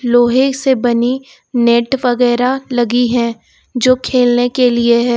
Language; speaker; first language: Hindi; native; Hindi